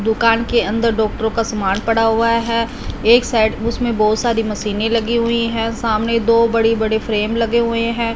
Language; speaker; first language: Hindi; non-native, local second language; Punjabi